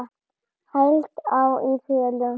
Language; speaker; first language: Icelandic; non-native, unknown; German